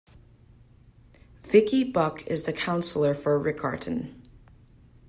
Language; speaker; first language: English; native; English